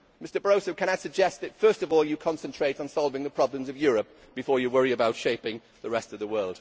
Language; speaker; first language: English; native; English